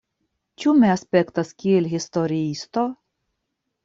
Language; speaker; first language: Esperanto; non-native, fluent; Russian